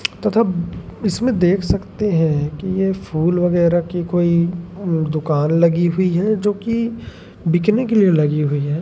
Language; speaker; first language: Hindi; native; Hindi